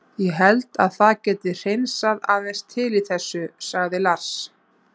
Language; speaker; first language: Icelandic; native; Icelandic